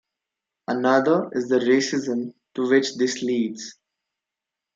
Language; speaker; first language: English; non-native, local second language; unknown